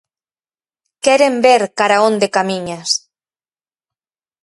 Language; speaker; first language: Galician; native; Galician